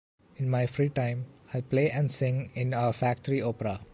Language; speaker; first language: English; non-native, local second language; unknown